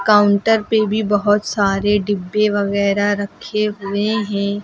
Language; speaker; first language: Hindi; native; Hindi